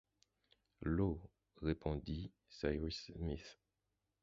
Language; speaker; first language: French; non-native, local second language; Haitian Creole